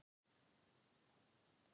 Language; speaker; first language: Icelandic; non-native, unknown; Thai